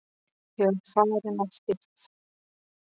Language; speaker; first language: Icelandic; non-native, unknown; Polish